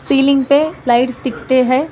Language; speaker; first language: Hindi; non-native, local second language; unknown